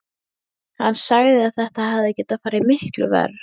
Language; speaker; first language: Icelandic; native; Icelandic